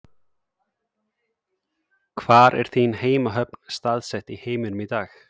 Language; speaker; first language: Icelandic; native; Icelandic